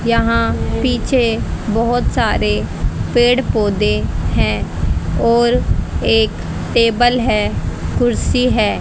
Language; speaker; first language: Hindi; native; Hindi